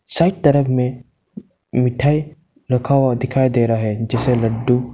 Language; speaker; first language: Hindi; non-native, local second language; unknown